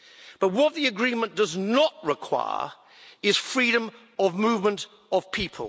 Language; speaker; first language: English; native; English